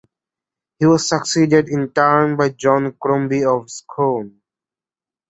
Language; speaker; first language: English; non-native, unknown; Bangla